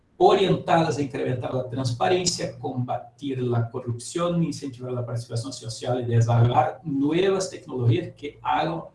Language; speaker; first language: Spanish; non-native, related language; Portuguese